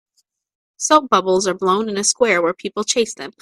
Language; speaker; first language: English; native; English